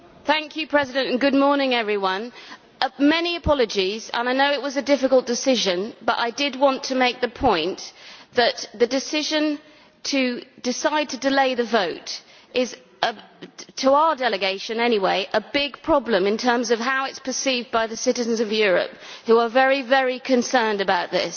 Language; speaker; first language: English; native; English